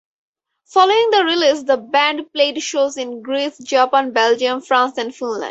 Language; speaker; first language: English; native; English